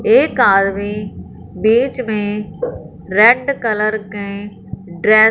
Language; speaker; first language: Hindi; non-native, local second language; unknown